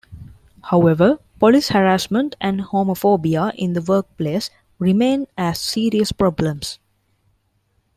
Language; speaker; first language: English; non-native, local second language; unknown